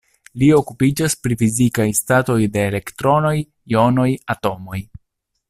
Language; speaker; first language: Esperanto; non-native, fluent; Italian